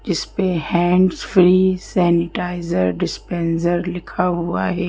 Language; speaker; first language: Hindi; native; Hindi